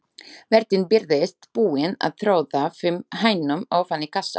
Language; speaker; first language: Icelandic; non-native, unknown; Slovak